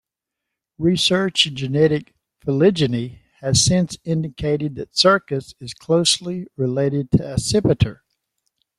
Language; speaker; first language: English; native; English